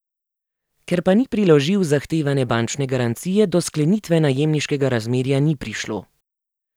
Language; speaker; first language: Slovenian; native; Slovenian